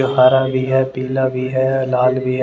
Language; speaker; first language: Hindi; native; Hindi